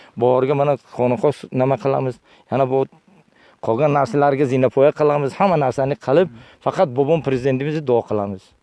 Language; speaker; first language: Uzbek; non-native, local second language; Tajik